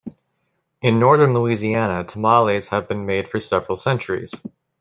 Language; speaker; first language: English; native; English